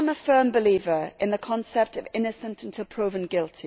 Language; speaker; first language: English; native; English